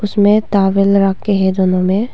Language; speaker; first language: Hindi; non-native, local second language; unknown